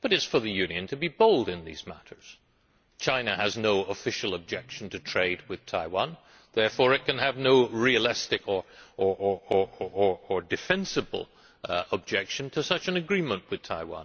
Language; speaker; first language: English; native; English